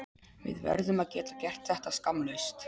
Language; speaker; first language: Icelandic; non-native, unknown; Polish